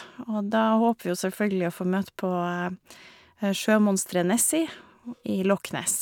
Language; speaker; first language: Norwegian; native; Norwegian